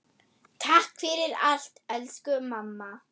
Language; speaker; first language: Icelandic; non-native, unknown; German